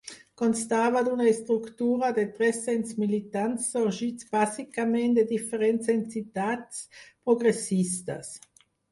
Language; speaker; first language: Catalan; non-native, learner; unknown